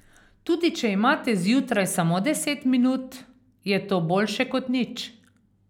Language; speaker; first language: Slovenian; native; Slovenian